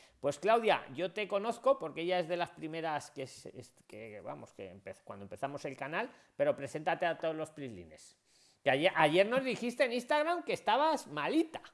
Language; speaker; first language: Spanish; native; Spanish